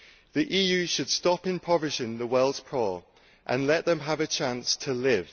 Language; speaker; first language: English; native; English